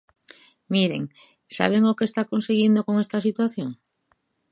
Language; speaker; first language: Galician; native; Galician